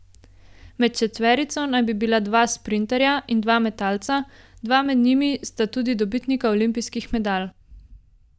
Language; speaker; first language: Slovenian; native; Slovenian